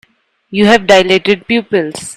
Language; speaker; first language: English; non-native, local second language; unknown